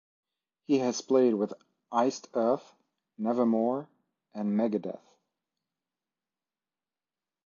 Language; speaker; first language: English; non-native, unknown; French